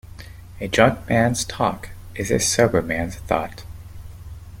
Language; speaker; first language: English; native; English